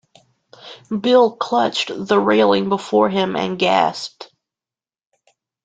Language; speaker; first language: English; native; English